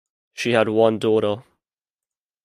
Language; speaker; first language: English; native; English